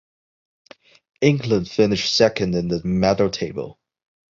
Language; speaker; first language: English; non-native, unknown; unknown